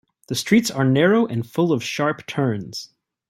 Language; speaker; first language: English; native; English